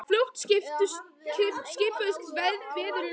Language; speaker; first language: Icelandic; native; Icelandic